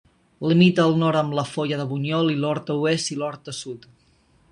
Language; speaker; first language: Catalan; native; Catalan